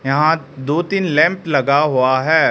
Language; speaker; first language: Hindi; early bilingual, other home language; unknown